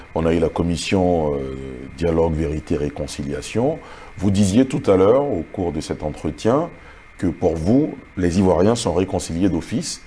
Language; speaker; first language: French; non-native, local second language; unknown